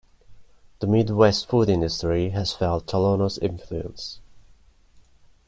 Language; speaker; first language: English; non-native, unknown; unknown